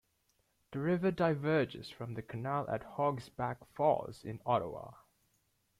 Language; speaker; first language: English; native; English